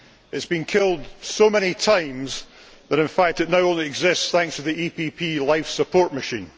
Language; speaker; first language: English; native; English